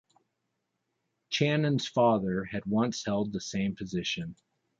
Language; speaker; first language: English; native; English